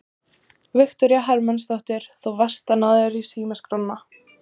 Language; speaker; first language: Icelandic; non-native, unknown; Russian